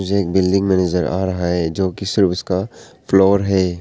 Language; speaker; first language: Hindi; non-native, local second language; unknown